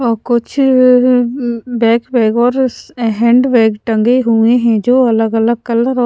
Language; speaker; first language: Hindi; non-native, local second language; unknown